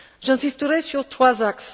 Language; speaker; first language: French; non-native, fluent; Bulgarian